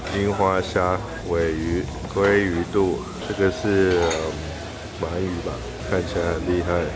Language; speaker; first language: Chinese; native; Chinese